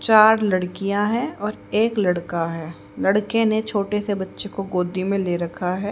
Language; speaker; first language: Hindi; native; Hindi